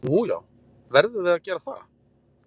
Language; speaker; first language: Icelandic; native; Icelandic